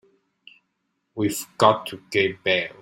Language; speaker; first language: English; non-native, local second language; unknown